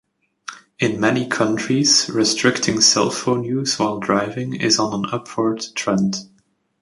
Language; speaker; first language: English; native; English